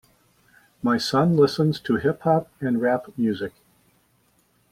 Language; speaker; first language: English; native; English